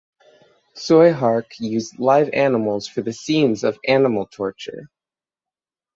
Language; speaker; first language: English; native; English